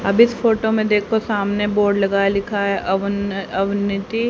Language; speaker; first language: Hindi; native; Hindi